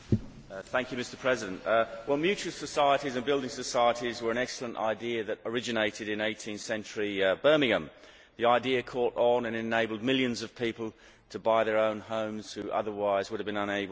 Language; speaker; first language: English; native; English